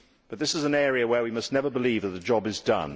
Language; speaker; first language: English; native; English